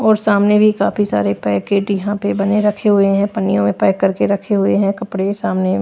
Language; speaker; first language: Hindi; non-native, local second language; Punjabi